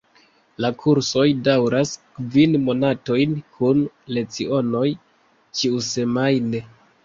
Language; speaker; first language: Esperanto; non-native, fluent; Kinyarwanda